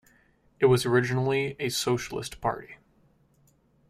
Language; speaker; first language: English; native; English